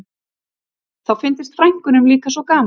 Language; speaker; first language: Icelandic; native; Icelandic